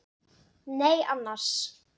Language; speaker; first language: Icelandic; non-native, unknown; Dutch